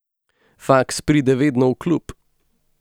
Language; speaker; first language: Slovenian; native; Slovenian